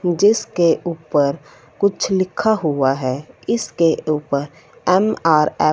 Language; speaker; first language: Hindi; non-native, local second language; Punjabi